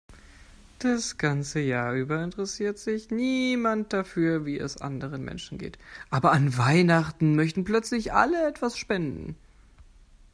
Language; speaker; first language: German; native; German